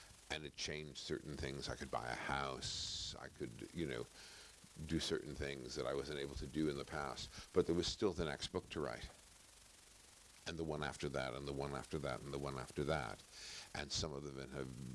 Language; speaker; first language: English; native; English